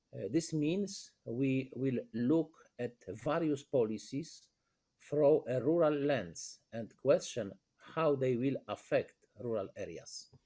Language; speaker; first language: English; non-native, fluent; Polish